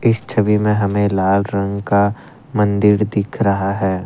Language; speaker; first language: Hindi; non-native, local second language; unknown